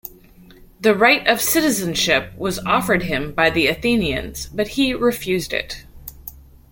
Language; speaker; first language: English; native; English